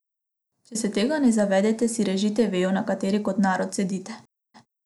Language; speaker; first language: Slovenian; non-native, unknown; Macedonian